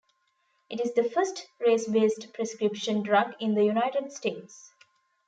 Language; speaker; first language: English; non-native, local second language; Tamil